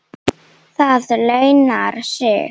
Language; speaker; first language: Icelandic; non-native, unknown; Slovenian